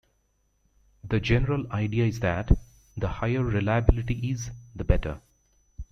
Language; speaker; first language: English; native; English